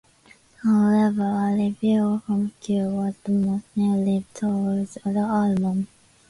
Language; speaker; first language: English; non-native, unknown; Japanese